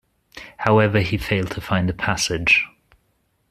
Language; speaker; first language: English; non-native, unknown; German